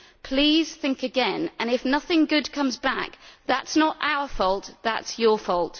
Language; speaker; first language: English; native; English